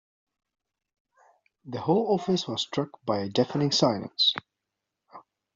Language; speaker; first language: English; native; English